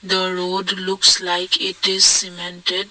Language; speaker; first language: English; non-native, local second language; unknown